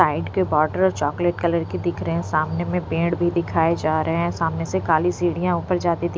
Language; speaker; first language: Hindi; non-native, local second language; Punjabi